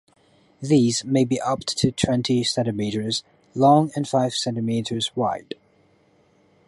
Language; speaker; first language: English; non-native, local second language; Cantonese